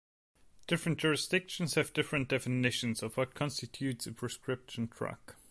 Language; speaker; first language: English; non-native, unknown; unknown